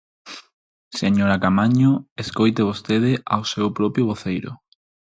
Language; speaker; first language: Galician; non-native, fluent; Spanish